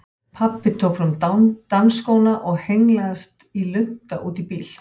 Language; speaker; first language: Icelandic; native; Icelandic